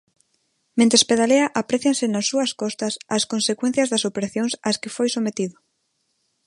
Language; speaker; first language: Galician; non-native, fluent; Spanish